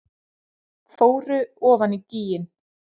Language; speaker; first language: Icelandic; native; Icelandic